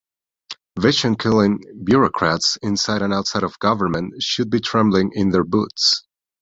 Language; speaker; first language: English; non-native, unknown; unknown